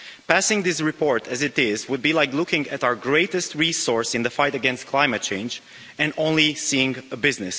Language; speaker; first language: English; non-native, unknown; Romanian